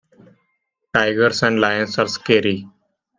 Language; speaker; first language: English; non-native, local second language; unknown